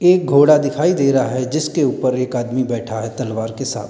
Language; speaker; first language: Hindi; native; Hindi